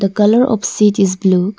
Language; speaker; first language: English; non-native, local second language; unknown